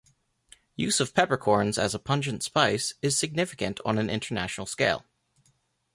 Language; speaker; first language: English; native; English